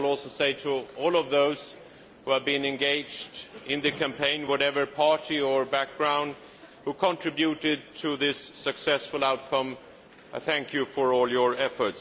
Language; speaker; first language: English; non-native, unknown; Swedish